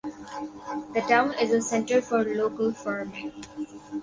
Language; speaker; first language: English; non-native, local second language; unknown